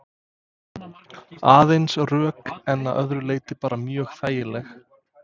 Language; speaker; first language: Icelandic; non-native, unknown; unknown